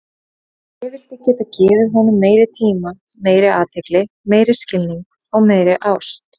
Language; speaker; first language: Icelandic; native; Icelandic